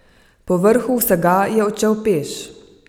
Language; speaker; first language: Slovenian; native; Slovenian